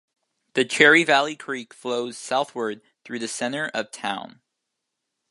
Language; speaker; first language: English; native; English